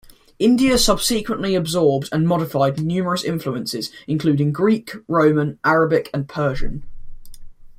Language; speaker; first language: English; native; English